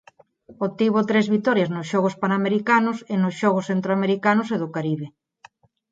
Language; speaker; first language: Galician; non-native, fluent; Spanish